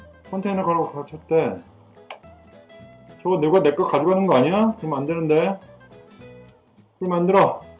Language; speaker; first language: Korean; native; Korean